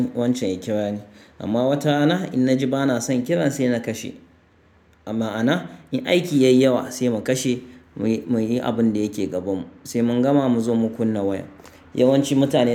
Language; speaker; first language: Hausa; native; Hausa